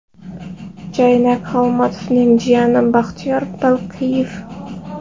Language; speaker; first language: Uzbek; non-native, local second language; Kara-Kalpak